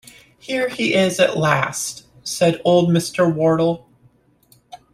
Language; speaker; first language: English; native; English